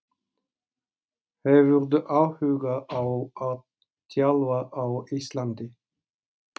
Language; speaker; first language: Icelandic; non-native, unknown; Turkish